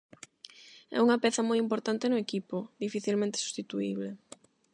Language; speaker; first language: Galician; non-native, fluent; Spanish